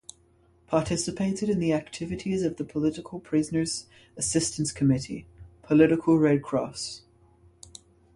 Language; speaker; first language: English; native; English